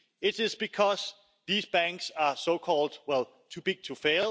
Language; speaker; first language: English; non-native, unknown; Danish